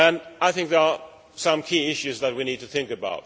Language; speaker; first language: English; non-native, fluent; Swedish